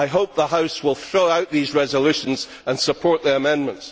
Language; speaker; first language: English; native; English